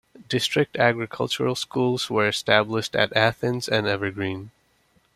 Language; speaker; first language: English; native; English